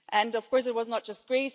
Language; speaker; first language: English; non-native, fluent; German